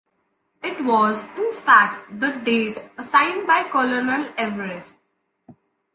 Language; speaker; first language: English; non-native, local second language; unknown